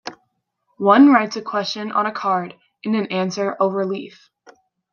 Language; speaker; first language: English; native; English